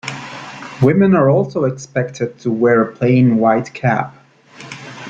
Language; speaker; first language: English; native; English